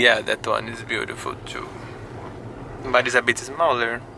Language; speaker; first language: English; non-native, learner; Portuguese